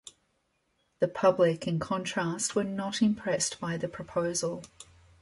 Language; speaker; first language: English; native; English